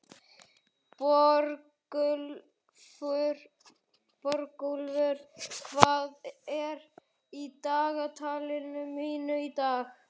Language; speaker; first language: Icelandic; native; Icelandic